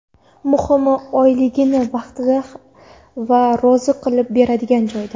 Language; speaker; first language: Uzbek; non-native, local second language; Kara-Kalpak